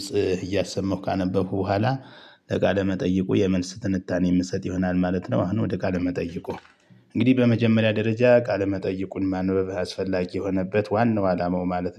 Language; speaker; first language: Amharic; native; Amharic